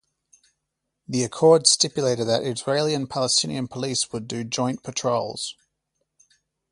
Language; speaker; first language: English; native; English